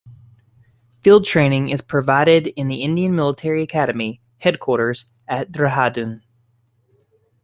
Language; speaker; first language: English; native; English